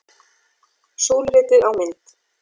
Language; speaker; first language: Icelandic; native; Icelandic